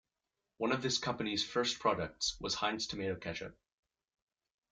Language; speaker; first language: English; native; English